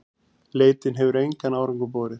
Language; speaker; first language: Icelandic; native; Icelandic